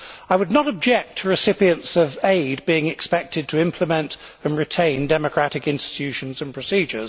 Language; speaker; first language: English; native; English